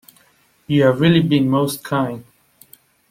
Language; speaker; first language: English; non-native, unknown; Persian